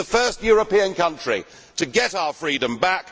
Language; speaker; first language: English; native; English